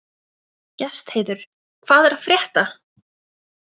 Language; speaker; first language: Icelandic; native; Icelandic